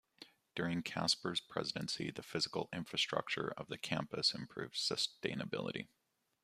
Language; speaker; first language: English; native; English